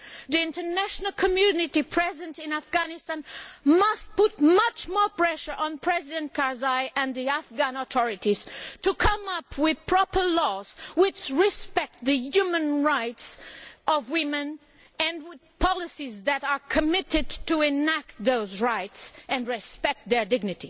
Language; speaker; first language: English; non-native, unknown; Portuguese